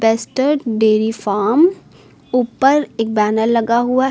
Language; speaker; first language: Hindi; native; Hindi